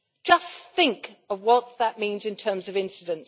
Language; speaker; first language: English; native; English